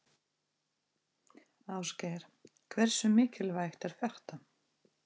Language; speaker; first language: Icelandic; non-native, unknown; Russian